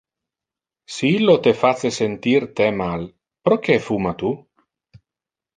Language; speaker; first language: Interlingua; non-native, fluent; Italian